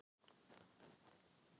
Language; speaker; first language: Icelandic; non-native, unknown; Thai